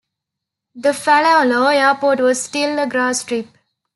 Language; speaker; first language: English; non-native, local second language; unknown